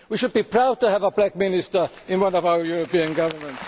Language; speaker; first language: English; non-native, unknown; German